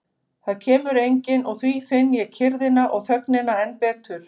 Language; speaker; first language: Icelandic; native; Icelandic